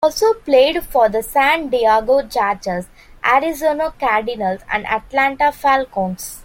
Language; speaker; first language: English; non-native, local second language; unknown